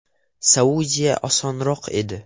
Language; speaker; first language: Uzbek; non-native, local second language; Russian